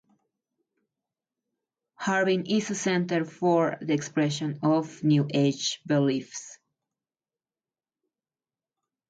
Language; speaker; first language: English; non-native, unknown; Spanish